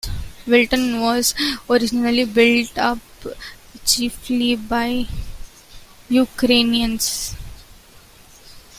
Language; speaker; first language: English; non-native, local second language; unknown